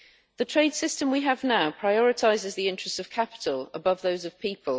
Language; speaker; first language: English; native; English